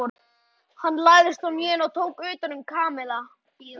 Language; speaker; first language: Icelandic; native; Icelandic